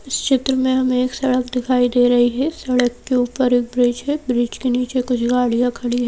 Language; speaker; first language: Hindi; native; Hindi